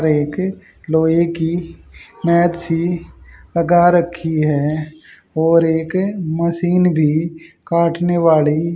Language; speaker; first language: Hindi; native; Hindi